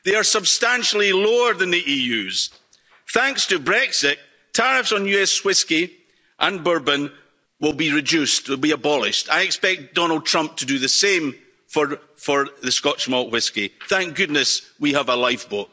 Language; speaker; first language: English; native; English